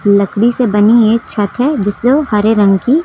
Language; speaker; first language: Hindi; native; Hindi